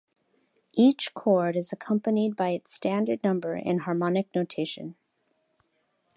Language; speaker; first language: English; native; English